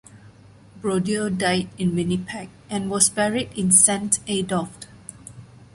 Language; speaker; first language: English; non-native, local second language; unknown